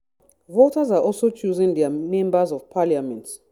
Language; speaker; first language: English; non-native, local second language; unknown